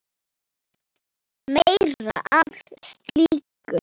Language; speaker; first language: Icelandic; non-native, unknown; Thai